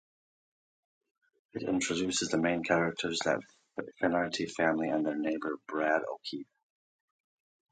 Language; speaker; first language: English; native; English